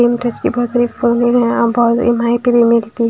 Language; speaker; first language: Hindi; native; Hindi